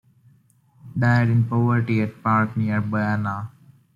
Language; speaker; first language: English; non-native, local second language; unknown